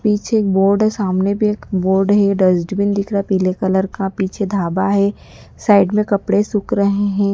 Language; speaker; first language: Hindi; native; Hindi